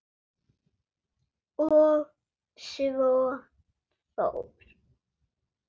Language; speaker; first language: Icelandic; non-native, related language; Swedish